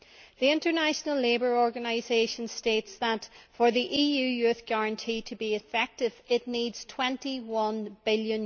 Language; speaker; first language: English; native; English